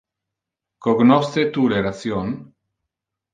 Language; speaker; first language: Interlingua; non-native, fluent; Italian